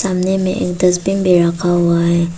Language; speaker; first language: Hindi; early bilingual, other home language; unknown